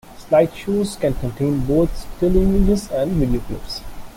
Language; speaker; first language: English; non-native, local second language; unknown